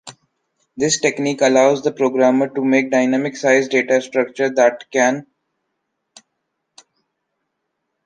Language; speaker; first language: English; non-native, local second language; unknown